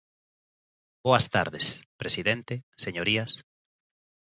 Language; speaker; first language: Galician; native; Galician